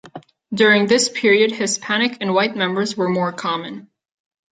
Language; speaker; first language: English; non-native, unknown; Catalan